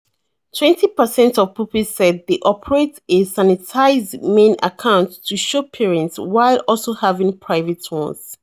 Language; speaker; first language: English; non-native, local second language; Yoruba